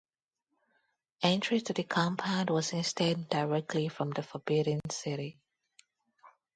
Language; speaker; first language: English; non-native, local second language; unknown